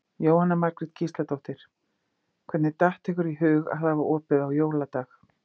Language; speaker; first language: Icelandic; native; Icelandic